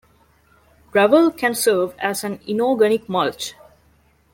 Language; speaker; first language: English; non-native, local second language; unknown